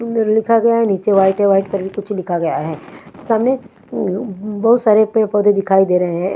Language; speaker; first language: Hindi; non-native, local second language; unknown